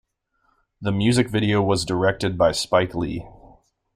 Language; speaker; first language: English; native; English